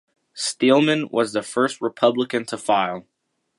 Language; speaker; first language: English; native; English